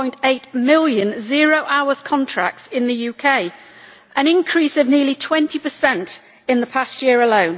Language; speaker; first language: English; native; English